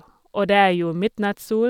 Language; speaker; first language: Norwegian; non-native, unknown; German